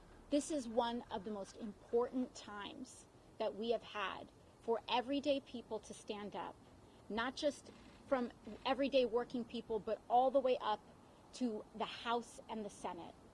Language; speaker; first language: English; early bilingual, other home language; Spanish